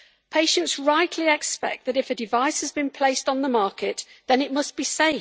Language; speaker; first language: English; native; English